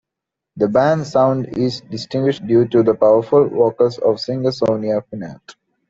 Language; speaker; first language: English; non-native, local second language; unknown